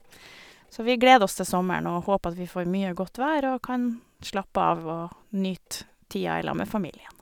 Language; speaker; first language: Norwegian; native; Norwegian